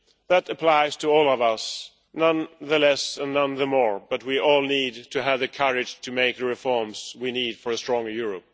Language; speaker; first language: English; non-native, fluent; Swedish